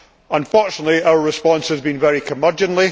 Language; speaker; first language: English; native; English